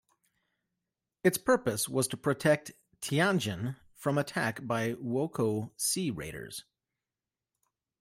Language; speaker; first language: English; native; English